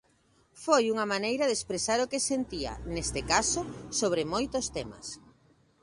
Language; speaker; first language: Galician; native; Galician